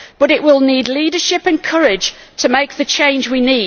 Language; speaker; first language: English; native; English